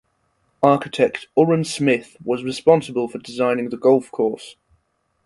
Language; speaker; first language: English; non-native, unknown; German